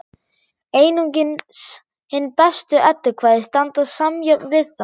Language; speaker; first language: Icelandic; non-native, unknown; German